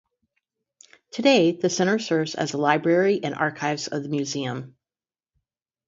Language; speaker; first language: English; native; English